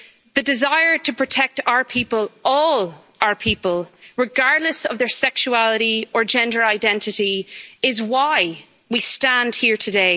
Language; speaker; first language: English; native; English